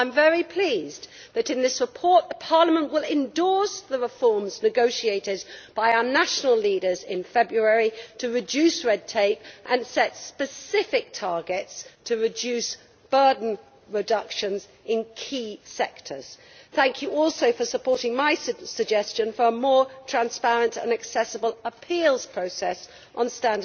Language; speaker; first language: English; native; English